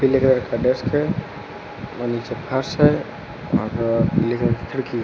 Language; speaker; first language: Hindi; native; Hindi